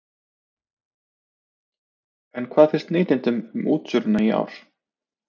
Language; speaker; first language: Icelandic; native; Icelandic